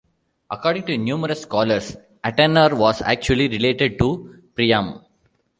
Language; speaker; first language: English; non-native, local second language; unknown